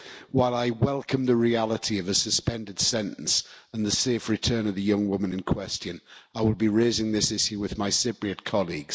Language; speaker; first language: English; native; English